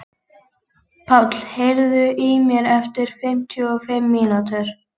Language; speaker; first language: Icelandic; native; Icelandic